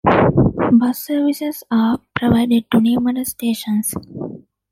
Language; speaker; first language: English; non-native, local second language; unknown